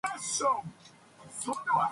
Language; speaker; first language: English; non-native, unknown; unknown